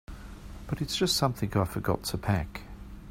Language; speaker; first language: English; native; English